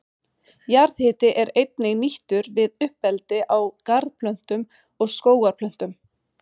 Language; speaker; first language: Icelandic; non-native, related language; Swedish